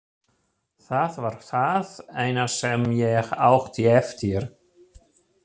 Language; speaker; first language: Icelandic; non-native, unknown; German